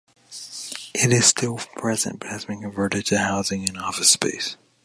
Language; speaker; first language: English; native; English